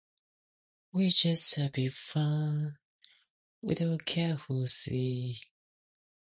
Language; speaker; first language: English; non-native, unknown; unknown